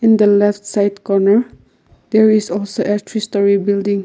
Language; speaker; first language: English; non-native, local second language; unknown